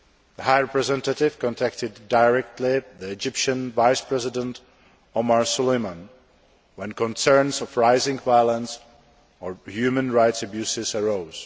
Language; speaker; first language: English; non-native, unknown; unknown